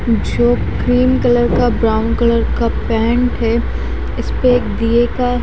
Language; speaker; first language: Hindi; native; Hindi